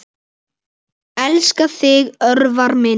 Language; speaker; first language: Icelandic; native; Icelandic